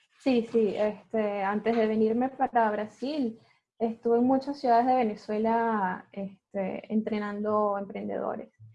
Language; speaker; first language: Spanish; native; Spanish